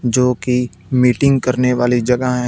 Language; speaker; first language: Hindi; non-native, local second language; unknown